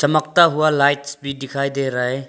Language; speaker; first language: Hindi; non-native, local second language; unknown